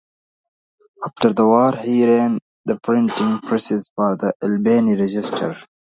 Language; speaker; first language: English; non-native, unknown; Pashto